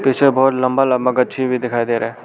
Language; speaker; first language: Hindi; non-native, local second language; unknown